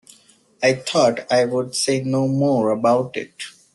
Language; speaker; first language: English; non-native, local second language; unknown